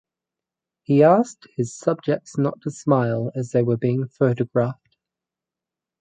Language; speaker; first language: English; native; English